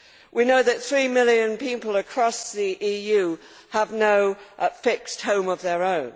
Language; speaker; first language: English; native; English